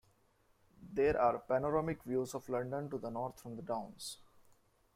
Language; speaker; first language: English; non-native, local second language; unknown